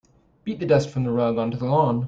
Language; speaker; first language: English; native; English